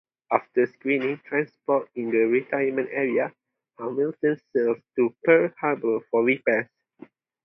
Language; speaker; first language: English; non-native, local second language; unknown